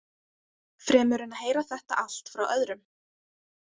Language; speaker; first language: Icelandic; native; Icelandic